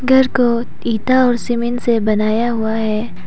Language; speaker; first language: Hindi; non-native, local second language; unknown